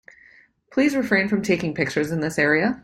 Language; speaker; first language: English; native; English